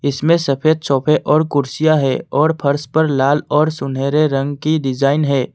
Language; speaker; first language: Hindi; non-native, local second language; Assamese